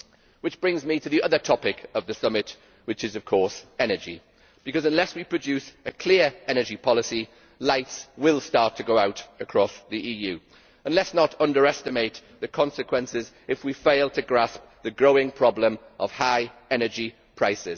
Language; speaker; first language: English; native; English